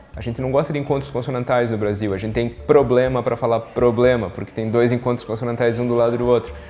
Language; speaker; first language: Portuguese; native; Portuguese